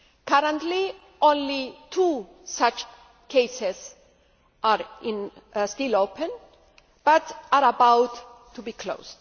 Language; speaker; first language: English; non-native, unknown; Greek